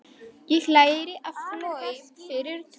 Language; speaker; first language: Icelandic; non-native, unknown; Polish